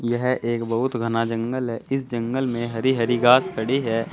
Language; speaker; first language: Hindi; native; Hindi